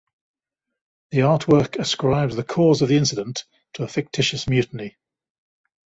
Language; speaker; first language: English; native; English